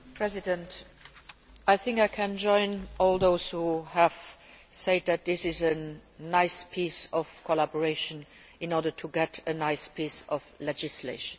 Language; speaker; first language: English; non-native, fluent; Luxembourgish